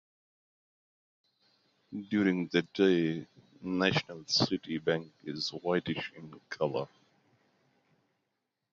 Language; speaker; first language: English; native; English